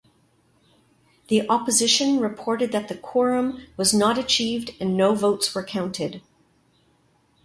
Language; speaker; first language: English; native; English